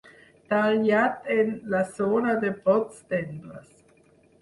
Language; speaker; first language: Catalan; non-native, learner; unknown